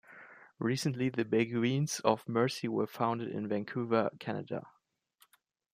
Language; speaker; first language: English; non-native, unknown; German